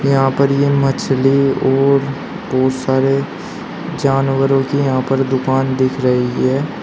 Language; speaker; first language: Hindi; native; Hindi